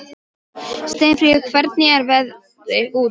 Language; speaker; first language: Icelandic; non-native, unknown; Polish